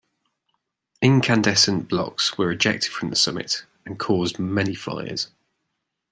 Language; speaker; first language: English; native; English